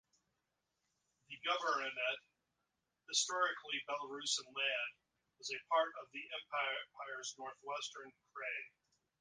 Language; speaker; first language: English; native; English